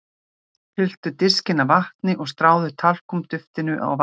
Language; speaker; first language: Icelandic; native; Icelandic